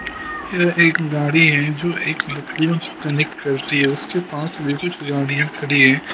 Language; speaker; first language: Hindi; non-native, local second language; Punjabi